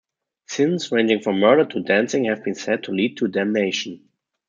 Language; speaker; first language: English; non-native, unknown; German